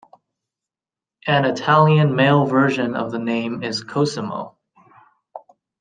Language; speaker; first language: English; native; English